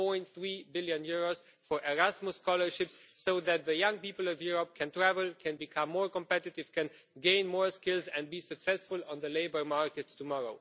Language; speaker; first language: English; non-native, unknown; Romanian